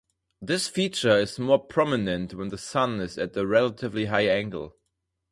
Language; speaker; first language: English; non-native, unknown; German